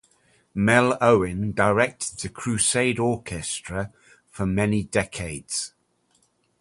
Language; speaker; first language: English; native; English